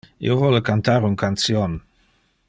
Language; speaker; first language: Interlingua; non-native, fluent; Dutch